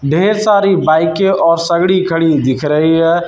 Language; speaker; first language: Hindi; native; Hindi